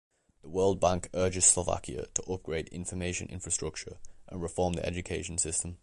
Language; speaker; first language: English; native; English